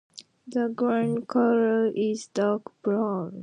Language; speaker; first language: English; non-native, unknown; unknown